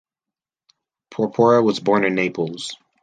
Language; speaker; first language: English; native; English